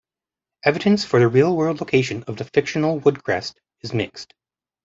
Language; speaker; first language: English; native; English